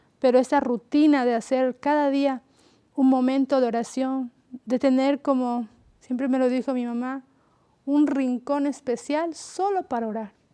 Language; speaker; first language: Spanish; native; Spanish